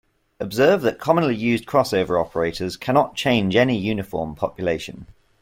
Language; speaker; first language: English; native; English